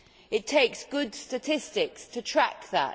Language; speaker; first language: English; native; English